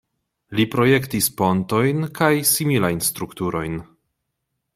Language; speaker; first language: Esperanto; non-native, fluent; Polish